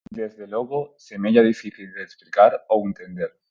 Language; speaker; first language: Galician; non-native, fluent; Spanish